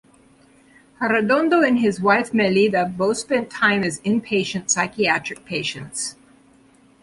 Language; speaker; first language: English; native; English